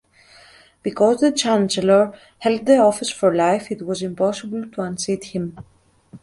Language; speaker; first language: English; native; English